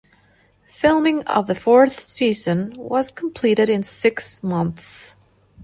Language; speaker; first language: English; non-native, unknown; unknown